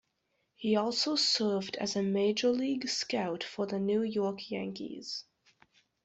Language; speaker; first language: English; native; English